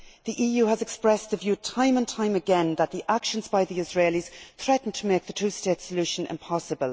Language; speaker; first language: English; native; English